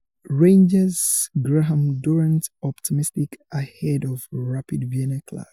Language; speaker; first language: English; non-native, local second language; Yoruba